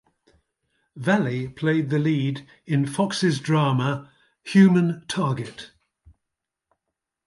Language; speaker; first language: English; native; English